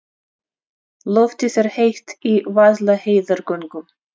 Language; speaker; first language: Icelandic; non-native, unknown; Russian